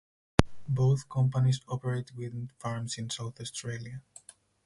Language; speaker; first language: English; non-native, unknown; Spanish